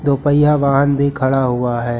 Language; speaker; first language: Hindi; native; Hindi